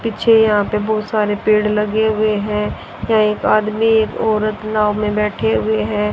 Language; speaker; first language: Hindi; native; Hindi